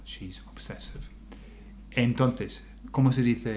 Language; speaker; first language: Spanish; non-native, fluent; English